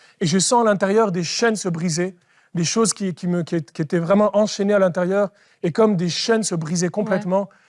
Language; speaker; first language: French; early bilingual, other home language; Arabic